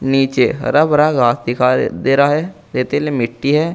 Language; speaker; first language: Hindi; native; Hindi